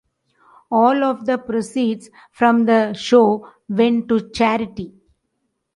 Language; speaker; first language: English; non-native, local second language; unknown